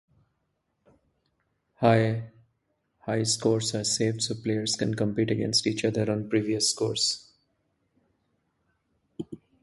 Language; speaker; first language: English; non-native, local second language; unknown